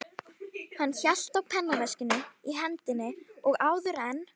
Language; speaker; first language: Icelandic; native; Icelandic